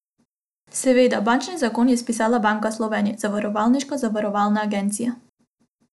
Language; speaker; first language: Slovenian; non-native, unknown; Macedonian